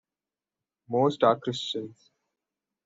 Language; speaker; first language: English; non-native, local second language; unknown